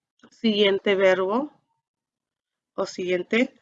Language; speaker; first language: Spanish; native; Spanish